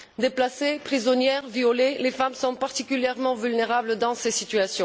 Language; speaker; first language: French; non-native, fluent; Bulgarian